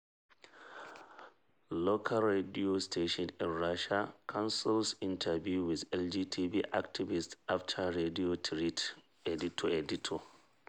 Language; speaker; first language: English; non-native, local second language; Hausa